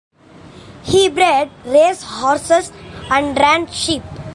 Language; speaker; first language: English; non-native, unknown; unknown